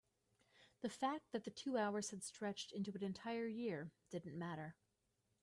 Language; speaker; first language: English; native; English